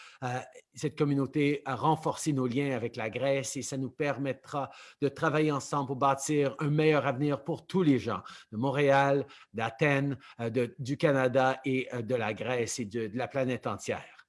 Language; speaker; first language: French; early bilingual, heritage; French